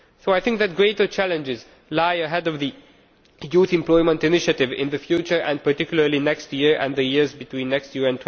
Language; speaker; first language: English; non-native, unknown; Romanian